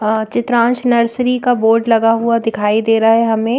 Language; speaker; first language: Hindi; native; Hindi